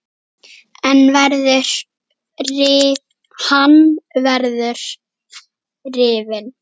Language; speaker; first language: Icelandic; native; Icelandic